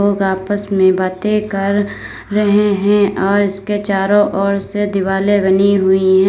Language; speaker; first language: Hindi; native; Hindi